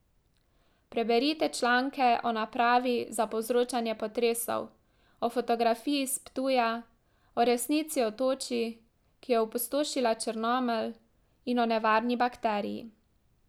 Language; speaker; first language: Slovenian; native; Slovenian